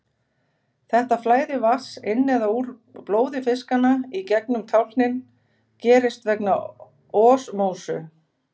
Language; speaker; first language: Icelandic; native; Icelandic